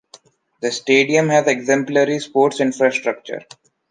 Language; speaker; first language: English; non-native, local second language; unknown